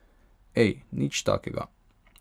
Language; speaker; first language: Slovenian; non-native, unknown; Hungarian